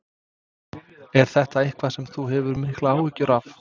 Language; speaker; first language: Icelandic; non-native, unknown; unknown